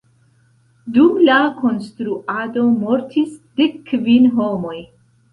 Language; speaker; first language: Esperanto; non-native, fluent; Central Kurdish